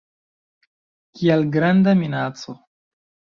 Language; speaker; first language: Esperanto; non-native, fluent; Chinese